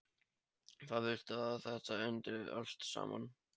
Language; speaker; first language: Icelandic; non-native, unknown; Polish